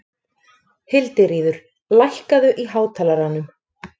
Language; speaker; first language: Icelandic; native; Icelandic